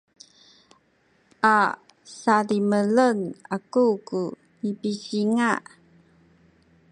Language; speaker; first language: Sakizaya; non-native, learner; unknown